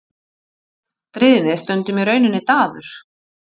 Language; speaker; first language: Icelandic; native; Icelandic